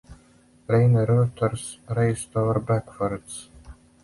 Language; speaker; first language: English; non-native, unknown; Serbian